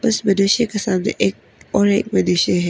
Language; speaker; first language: Hindi; non-native, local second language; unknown